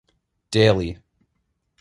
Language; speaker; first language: English; native; English